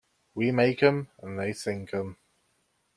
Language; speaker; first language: English; native; English